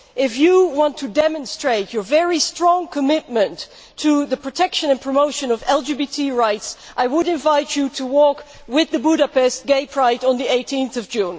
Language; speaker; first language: English; non-native, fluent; Dutch